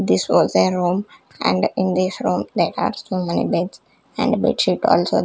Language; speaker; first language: English; non-native, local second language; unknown